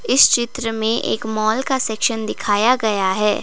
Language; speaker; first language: Hindi; non-native, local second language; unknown